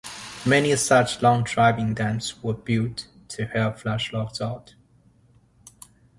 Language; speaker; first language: English; native; English